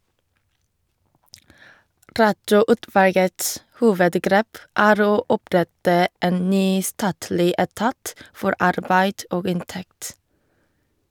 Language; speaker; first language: Norwegian; non-native, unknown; Korean